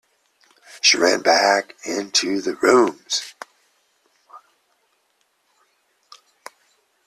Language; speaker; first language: English; native; English